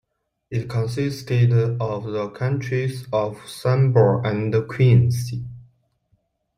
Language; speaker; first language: English; non-native, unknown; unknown